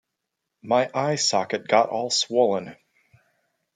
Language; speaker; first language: English; native; English